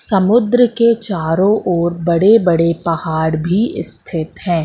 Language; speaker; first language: Hindi; native; Hindi